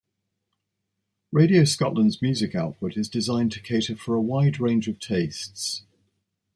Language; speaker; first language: English; native; English